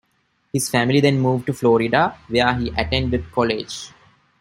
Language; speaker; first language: English; non-native, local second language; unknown